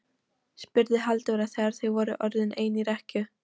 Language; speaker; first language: Icelandic; non-native, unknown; Polish